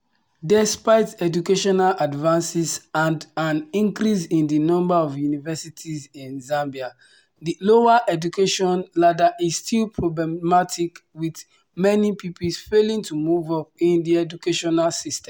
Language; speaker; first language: English; non-native, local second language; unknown